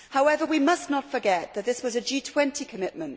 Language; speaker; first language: English; native; English